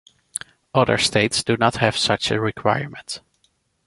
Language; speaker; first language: English; non-native, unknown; Dutch